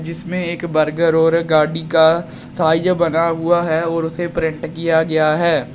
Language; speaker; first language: Hindi; native; Hindi